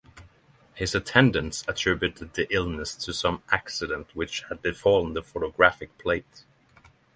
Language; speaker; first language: English; non-native, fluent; Norwegian